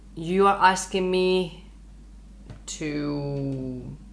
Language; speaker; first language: English; non-native, fluent; Spanish